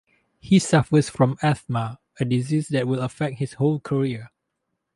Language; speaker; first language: English; non-native, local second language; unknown